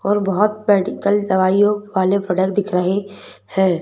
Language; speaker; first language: Hindi; native; Hindi